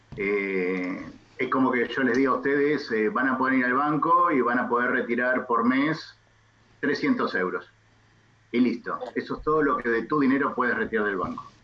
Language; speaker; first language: Spanish; native; Spanish